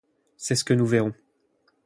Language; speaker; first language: French; native; French